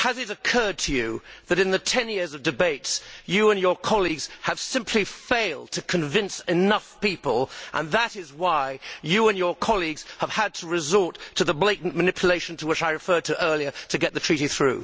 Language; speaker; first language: English; native; English